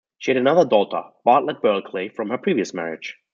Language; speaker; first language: English; non-native, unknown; German